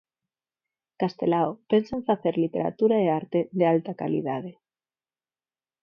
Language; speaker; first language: Galician; non-native, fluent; Spanish